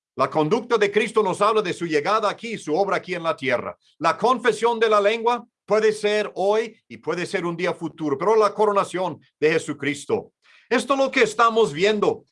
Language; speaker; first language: Spanish; non-native, fluent; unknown